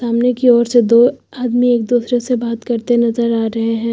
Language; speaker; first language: Hindi; native; Hindi